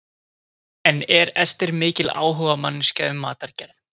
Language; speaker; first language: Icelandic; native; Icelandic